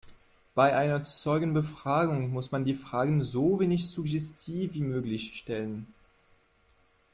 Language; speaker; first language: German; non-native, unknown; French